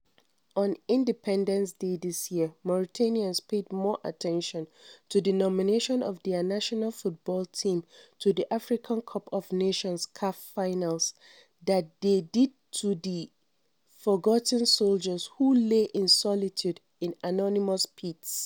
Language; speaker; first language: English; non-native, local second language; Hausa